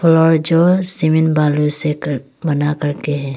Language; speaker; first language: Hindi; early bilingual, other home language; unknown